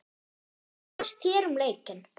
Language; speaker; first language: Icelandic; non-native, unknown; German